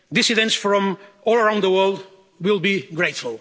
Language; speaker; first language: English; non-native, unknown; Catalan